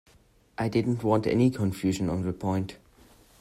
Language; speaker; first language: English; non-native, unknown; German